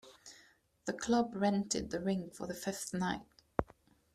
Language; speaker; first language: English; native; English